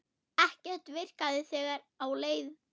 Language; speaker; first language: Icelandic; non-native, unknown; German